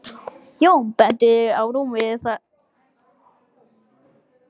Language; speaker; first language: Icelandic; non-native, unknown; Lithuanian